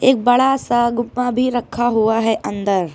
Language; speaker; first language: Hindi; native; Hindi